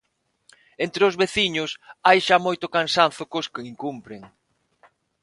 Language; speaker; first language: Galician; non-native, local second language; Spanish